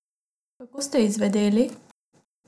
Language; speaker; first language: Slovenian; non-native, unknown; Macedonian